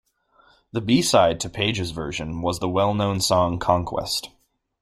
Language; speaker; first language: English; native; English